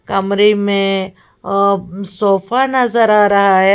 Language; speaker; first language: Hindi; native; Hindi